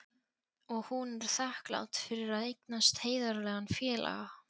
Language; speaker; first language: Icelandic; non-native, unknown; Polish